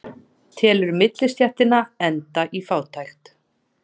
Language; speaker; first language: Icelandic; native; Icelandic